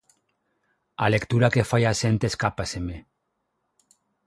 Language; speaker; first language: Galician; non-native, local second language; Spanish